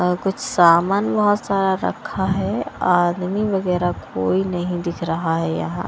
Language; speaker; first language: Hindi; non-native, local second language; Punjabi